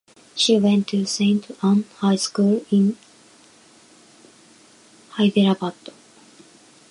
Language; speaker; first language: English; non-native, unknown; Japanese